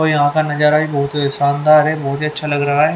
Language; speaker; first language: Hindi; native; Hindi